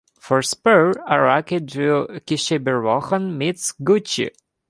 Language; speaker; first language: English; non-native, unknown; Ukrainian